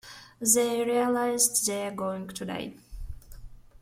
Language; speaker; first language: English; non-native, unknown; Russian